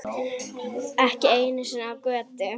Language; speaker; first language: Icelandic; native; Icelandic